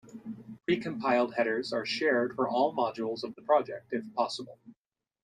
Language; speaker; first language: English; native; English